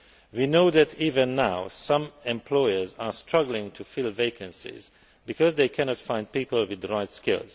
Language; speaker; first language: English; non-native, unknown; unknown